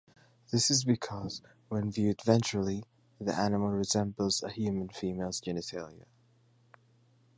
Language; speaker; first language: English; native; English